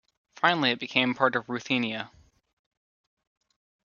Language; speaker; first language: English; native; English